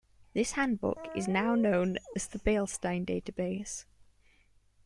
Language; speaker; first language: English; native; English